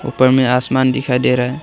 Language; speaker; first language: Hindi; non-native, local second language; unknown